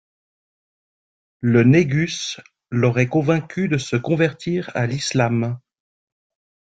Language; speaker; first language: French; native; French